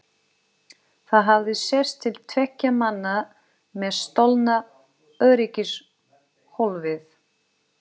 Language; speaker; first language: Icelandic; non-native, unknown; Portuguese